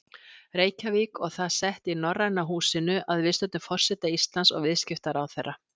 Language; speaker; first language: Icelandic; native; Icelandic